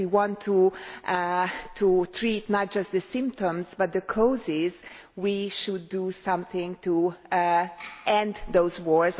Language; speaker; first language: English; non-native, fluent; Hungarian